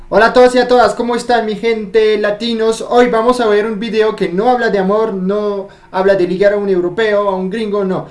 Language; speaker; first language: Spanish; non-native, fluent; French